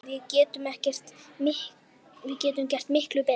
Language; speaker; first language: Icelandic; native; Icelandic